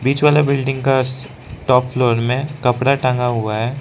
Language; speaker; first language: Hindi; non-native, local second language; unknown